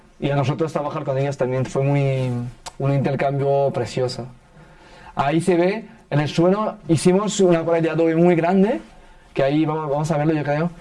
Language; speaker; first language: Spanish; early bilingual, heritage; French